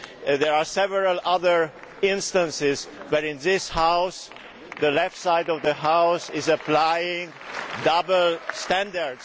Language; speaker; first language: English; non-native, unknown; Hungarian